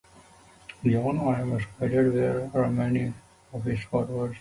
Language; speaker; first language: English; non-native, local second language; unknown